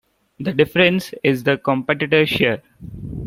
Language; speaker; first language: English; non-native, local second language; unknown